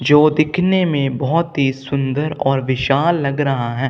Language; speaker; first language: Hindi; non-native, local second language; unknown